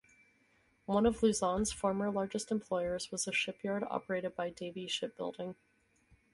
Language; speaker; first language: English; native; English